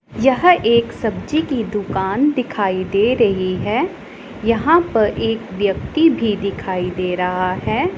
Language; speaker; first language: Hindi; non-native, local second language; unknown